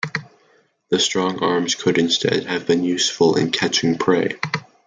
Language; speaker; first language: English; native; English